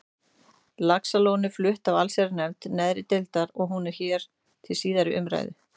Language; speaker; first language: Icelandic; native; Icelandic